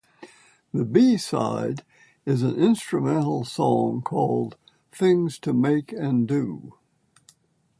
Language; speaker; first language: English; native; English